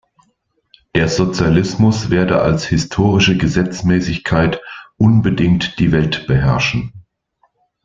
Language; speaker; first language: German; native; German